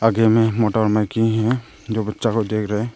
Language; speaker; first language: Hindi; early bilingual, other home language; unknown